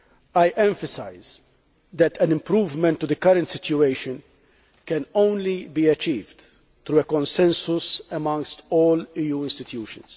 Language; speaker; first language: English; non-native, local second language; Maltese